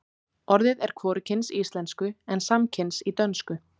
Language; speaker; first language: Icelandic; native; Icelandic